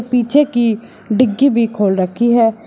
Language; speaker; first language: Hindi; native; Hindi